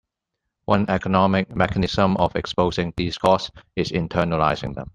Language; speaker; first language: English; non-native, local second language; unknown